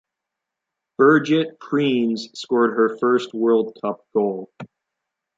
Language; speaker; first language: English; native; English